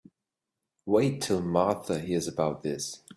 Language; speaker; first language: English; native; English